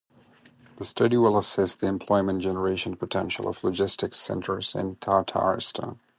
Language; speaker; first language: English; non-native, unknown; Pashto